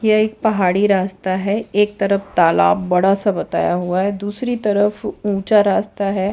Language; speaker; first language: Hindi; non-native, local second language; Gujarati